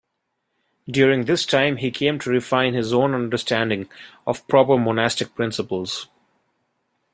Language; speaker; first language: English; non-native, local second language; Bangla